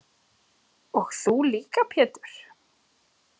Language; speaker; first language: Icelandic; native; Icelandic